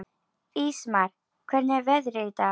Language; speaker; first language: Icelandic; native; Icelandic